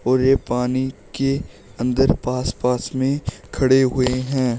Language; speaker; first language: Hindi; native; Hindi